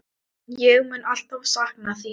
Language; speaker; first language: Icelandic; non-native, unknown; Thai